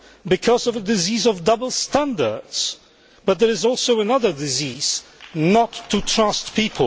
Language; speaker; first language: English; non-native, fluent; Polish